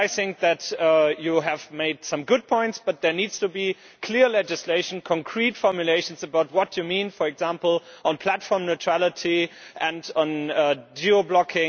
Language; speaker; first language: English; non-native, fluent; German